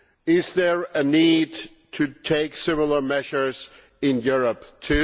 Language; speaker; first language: English; non-native, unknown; German